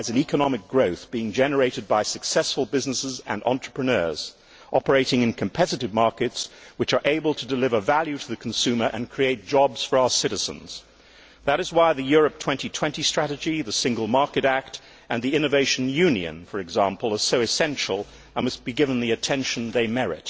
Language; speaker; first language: English; native; English